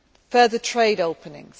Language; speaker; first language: English; native; English